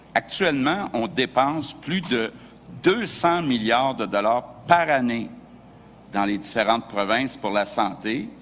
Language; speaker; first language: French; native; French